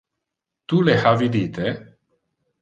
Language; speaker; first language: Interlingua; non-native, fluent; Italian